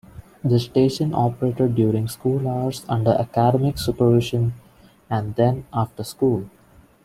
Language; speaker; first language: English; non-native, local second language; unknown